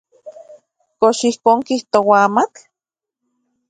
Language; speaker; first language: Central Puebla Nahuatl; native; Central Puebla Nahuatl